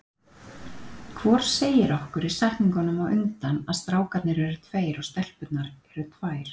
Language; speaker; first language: Icelandic; native; Icelandic